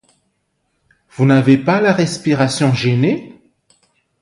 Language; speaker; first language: French; non-native, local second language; Malagasy